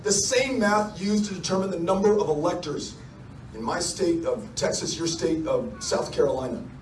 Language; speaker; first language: English; native; English